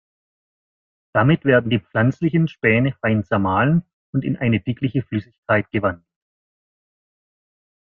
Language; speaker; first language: German; native; German